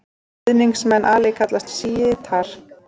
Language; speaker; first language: Icelandic; native; Icelandic